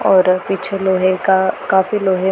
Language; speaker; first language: Hindi; non-native, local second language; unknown